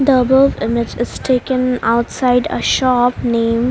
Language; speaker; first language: English; non-native, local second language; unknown